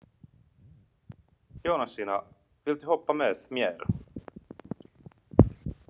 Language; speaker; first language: Icelandic; non-native, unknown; Finnish